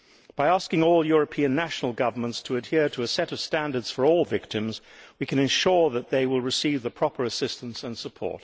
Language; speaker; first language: English; native; English